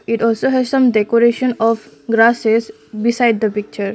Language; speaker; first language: English; non-native, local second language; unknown